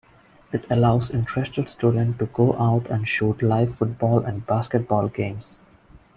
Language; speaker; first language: English; non-native, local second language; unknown